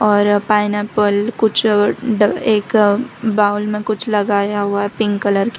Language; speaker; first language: Hindi; non-native, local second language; Gujarati